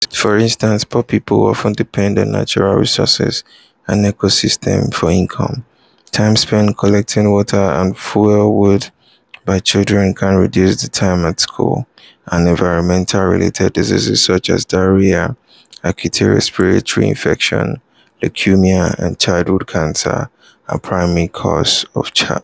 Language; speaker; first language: English; non-native, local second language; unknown